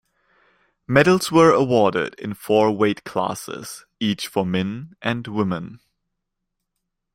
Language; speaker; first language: English; non-native, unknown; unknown